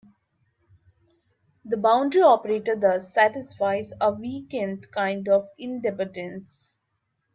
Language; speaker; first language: English; non-native, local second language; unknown